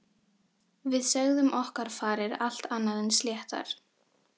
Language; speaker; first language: Icelandic; non-native, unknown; Filipino